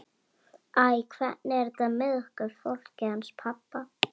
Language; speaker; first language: Icelandic; native; Icelandic